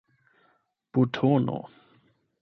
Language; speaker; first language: Esperanto; non-native, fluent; German